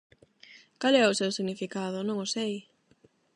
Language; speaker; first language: Galician; non-native, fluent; Spanish